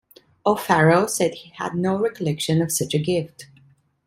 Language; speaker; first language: English; non-native, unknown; Italian